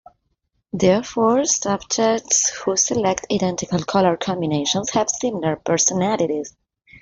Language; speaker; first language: English; non-native, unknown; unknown